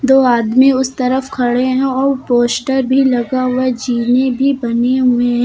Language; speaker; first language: Hindi; native; Hindi